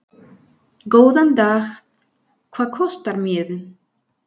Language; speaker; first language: Icelandic; non-native, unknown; Spanish